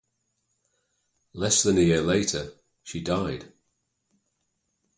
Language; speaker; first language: English; native; English